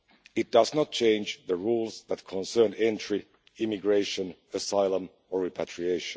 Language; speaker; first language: English; non-native, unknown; Finnish